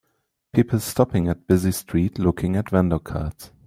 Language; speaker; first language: English; non-native, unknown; German